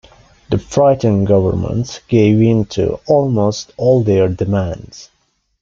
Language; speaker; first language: English; non-native, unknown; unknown